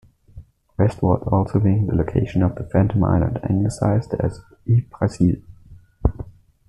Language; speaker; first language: English; non-native, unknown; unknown